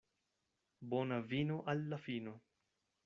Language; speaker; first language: Esperanto; non-native, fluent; Spanish